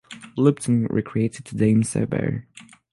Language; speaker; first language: English; non-native, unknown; French